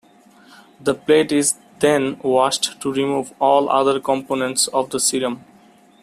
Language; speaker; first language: English; non-native, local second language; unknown